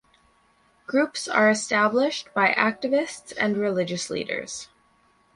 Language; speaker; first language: English; native; English